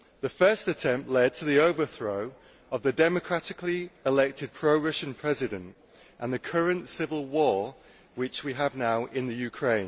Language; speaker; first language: English; native; English